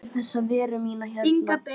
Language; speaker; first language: Icelandic; native; Icelandic